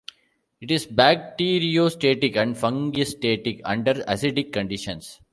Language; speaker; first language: English; non-native, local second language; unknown